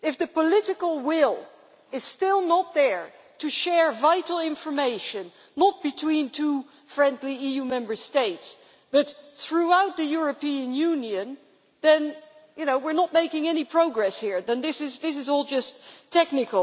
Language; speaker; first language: English; non-native, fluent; Dutch